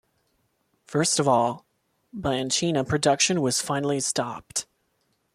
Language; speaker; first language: English; non-native, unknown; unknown